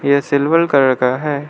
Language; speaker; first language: Hindi; non-native, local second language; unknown